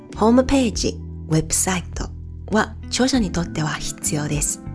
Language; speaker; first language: Japanese; non-native, fluent; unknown